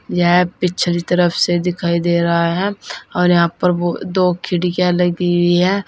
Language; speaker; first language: Hindi; native; Hindi